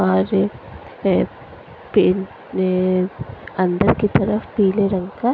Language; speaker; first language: Hindi; non-native, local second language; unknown